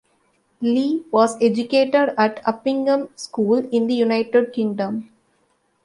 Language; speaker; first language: English; non-native, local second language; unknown